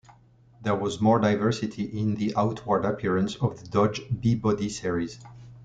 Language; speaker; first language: English; non-native, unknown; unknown